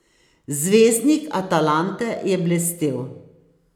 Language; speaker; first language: Slovenian; native; Slovenian